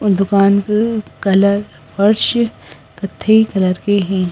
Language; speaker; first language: Hindi; non-native, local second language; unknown